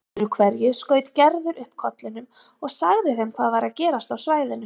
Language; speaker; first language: Icelandic; native; Icelandic